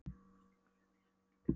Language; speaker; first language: Icelandic; non-native, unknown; Polish